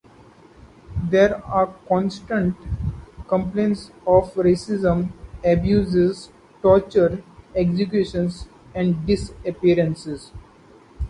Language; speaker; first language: English; non-native, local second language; Marathi